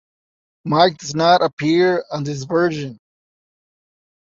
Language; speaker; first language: English; native; English